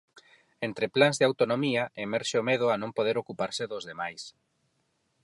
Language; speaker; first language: Galician; non-native, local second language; Spanish